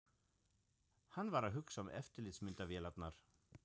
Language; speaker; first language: Icelandic; non-native, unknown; German